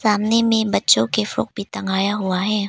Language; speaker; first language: Hindi; non-native, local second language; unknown